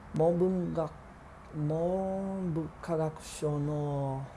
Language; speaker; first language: Japanese; non-native, learner; Portuguese